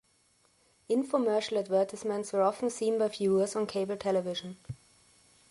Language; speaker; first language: English; non-native, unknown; German